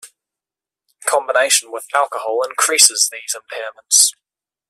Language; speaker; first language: English; native; English